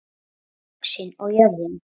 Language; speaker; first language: Icelandic; native; Icelandic